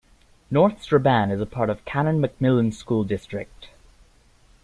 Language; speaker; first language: English; native; English